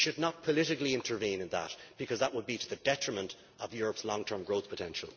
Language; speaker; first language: English; native; English